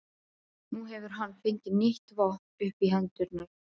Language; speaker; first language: Icelandic; non-native, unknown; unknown